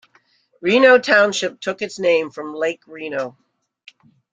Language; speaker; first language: English; native; English